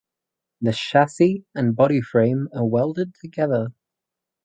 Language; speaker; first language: English; native; English